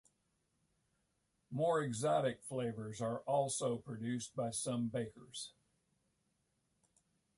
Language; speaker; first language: English; native; English